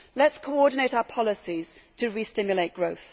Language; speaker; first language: English; native; English